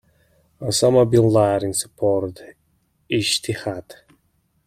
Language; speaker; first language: English; non-native, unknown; Mongolian